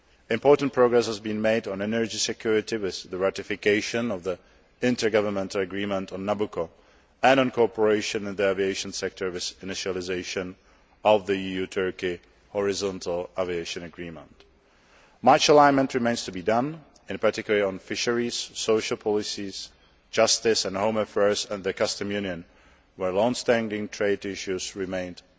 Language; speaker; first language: English; non-native, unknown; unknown